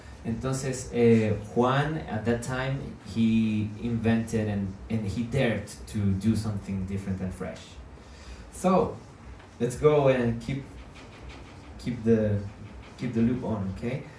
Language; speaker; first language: English; non-native, fluent; Spanish